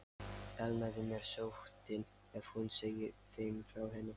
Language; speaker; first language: Icelandic; non-native, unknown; Lithuanian